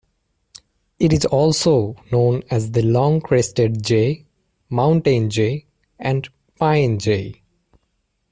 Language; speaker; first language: English; native; English